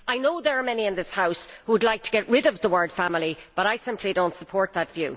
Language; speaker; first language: English; native; English